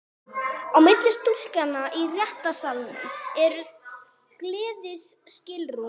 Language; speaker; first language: Icelandic; non-native, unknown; English